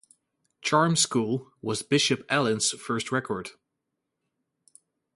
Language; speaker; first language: English; native; English